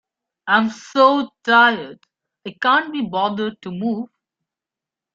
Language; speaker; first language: English; non-native, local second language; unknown